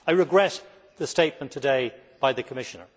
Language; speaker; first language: English; native; English